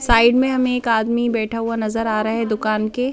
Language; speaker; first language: Hindi; native; Hindi